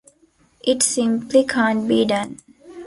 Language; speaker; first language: English; non-native, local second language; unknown